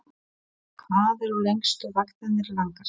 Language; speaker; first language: Icelandic; non-native, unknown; Polish